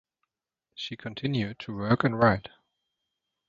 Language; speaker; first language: English; native; English